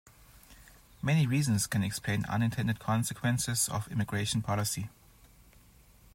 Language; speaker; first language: English; non-native, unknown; German